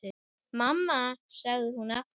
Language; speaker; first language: Icelandic; native; Icelandic